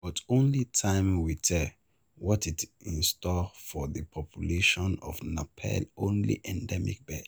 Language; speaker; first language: English; non-native, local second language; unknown